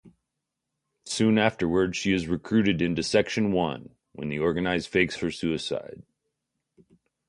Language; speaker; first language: English; native; English